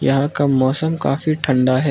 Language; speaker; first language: Hindi; non-native, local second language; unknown